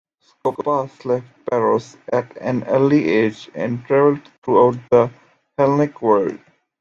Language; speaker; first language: English; native; English